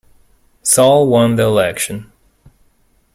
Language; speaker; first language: English; native; English